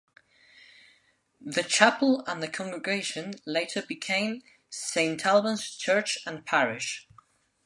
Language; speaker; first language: English; non-native, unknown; Spanish